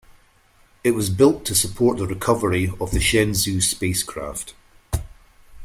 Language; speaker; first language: English; native; English